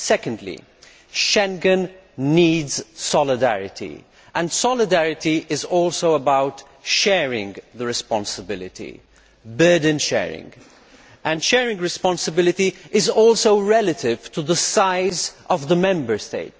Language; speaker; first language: English; non-native, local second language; Maltese